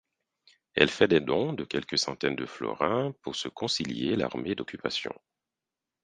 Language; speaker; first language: French; non-native, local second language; Haitian Creole